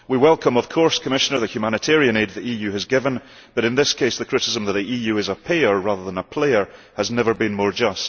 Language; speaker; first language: English; early bilingual, heritage; English